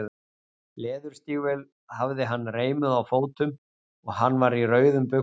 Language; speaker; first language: Icelandic; native; Icelandic